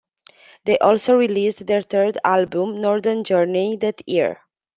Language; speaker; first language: English; non-native, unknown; Romanian